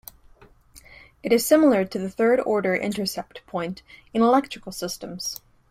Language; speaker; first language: English; native; English